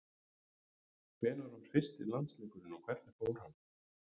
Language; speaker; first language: Icelandic; native; Icelandic